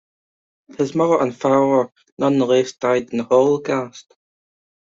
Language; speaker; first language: English; native; English